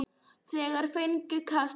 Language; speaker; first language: Icelandic; non-native, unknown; Polish